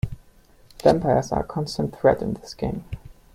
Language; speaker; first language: English; non-native, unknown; German